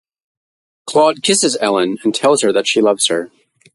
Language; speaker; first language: English; native; English